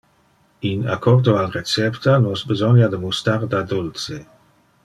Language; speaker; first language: Interlingua; non-native, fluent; Dutch